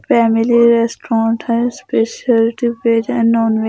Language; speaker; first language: Hindi; non-native, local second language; Punjabi